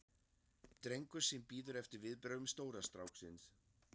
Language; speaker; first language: Icelandic; non-native, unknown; German